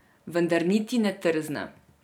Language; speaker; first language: Slovenian; non-native, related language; Serbian